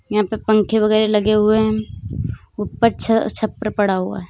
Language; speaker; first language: Hindi; native; Hindi